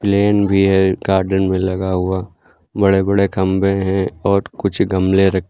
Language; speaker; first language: Hindi; native; Hindi